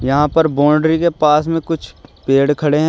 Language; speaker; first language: Hindi; native; Hindi